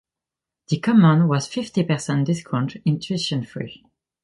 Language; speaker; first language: English; non-native, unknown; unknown